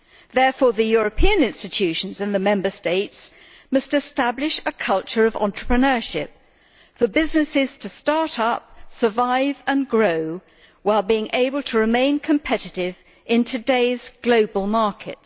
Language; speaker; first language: English; native; English